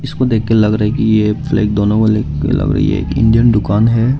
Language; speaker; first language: Hindi; non-native, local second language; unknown